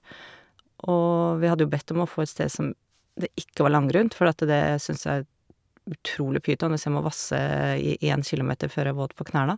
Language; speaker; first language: Norwegian; native; Norwegian